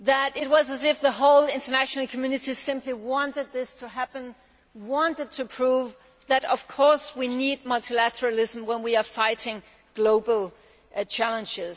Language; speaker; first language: English; non-native, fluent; Danish